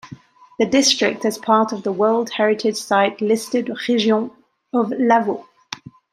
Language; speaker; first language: English; native; English